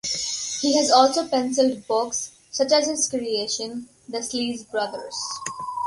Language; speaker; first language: English; non-native, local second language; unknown